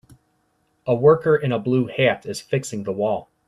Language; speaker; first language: English; native; English